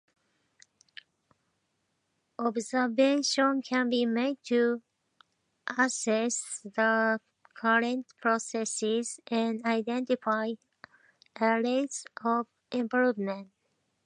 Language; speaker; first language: English; non-native, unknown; Japanese